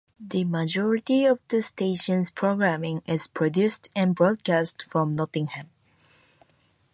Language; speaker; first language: English; non-native, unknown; Japanese